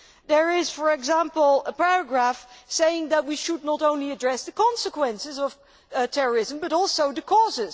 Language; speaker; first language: English; non-native, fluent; Dutch